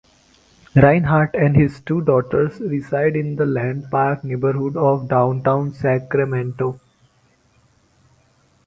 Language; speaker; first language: English; non-native, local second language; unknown